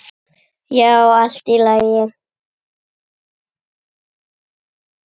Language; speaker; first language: Icelandic; native; Icelandic